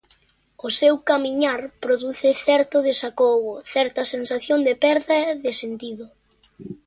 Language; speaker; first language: Galician; native; Galician